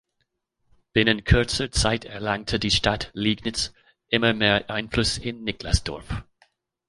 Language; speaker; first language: German; non-native, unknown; English